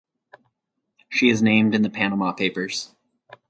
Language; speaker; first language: English; native; English